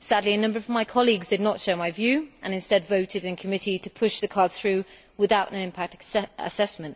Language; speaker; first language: English; native; English